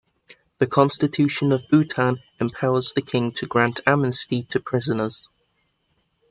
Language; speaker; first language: English; native; English